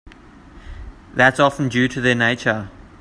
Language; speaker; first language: English; native; English